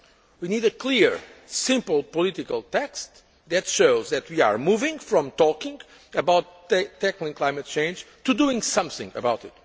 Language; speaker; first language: English; non-native, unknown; Portuguese